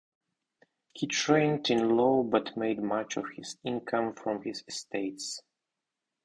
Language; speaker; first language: English; non-native, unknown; Russian